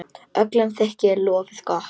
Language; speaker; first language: Icelandic; non-native, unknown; Polish